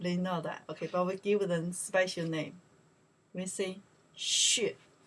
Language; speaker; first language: English; non-native, learner; Chinese